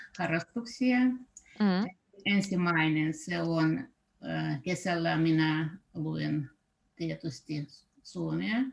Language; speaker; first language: Finnish; non-native, learner; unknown